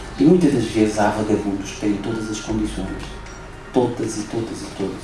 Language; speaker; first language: Portuguese; non-native, local second language; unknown